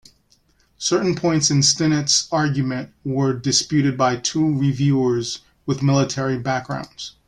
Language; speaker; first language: English; native; English